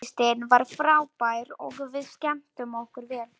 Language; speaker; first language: Icelandic; non-native, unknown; Polish